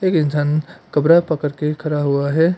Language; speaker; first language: Hindi; non-native, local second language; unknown